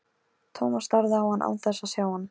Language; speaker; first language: Icelandic; non-native, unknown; Polish